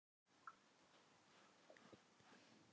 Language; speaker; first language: Icelandic; non-native, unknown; Thai